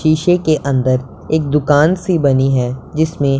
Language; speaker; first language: Hindi; non-native, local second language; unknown